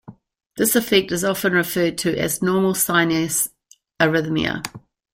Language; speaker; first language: English; native; English